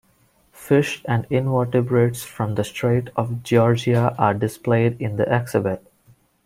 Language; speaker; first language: English; non-native, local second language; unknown